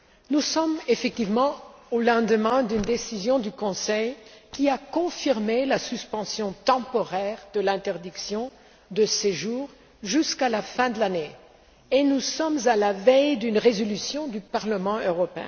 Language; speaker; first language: French; non-native, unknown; German